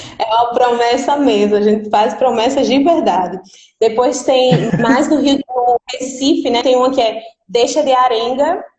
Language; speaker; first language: Portuguese; native; Portuguese